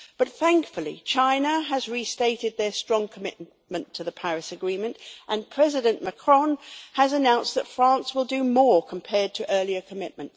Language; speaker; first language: English; native; English